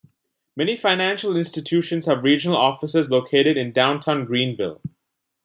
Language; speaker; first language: English; non-native, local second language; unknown